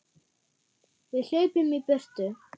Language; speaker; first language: Icelandic; non-native, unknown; German